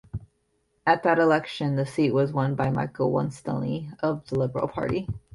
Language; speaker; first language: English; native; English